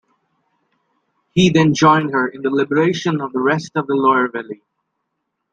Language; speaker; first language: English; native; English